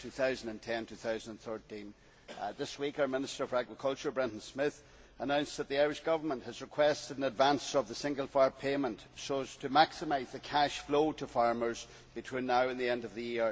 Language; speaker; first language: English; native; English